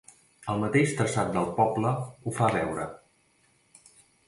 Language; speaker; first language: Catalan; native; Catalan